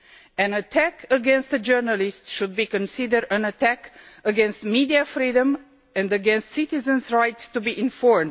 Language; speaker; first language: English; non-native, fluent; Romanian